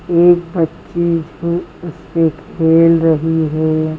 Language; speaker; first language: Hindi; native; Hindi